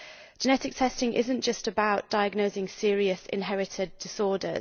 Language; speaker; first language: English; native; English